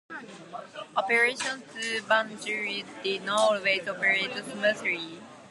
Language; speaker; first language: English; non-native, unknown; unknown